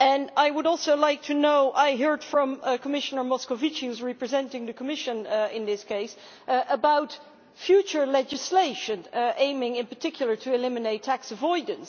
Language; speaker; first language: English; non-native, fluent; Dutch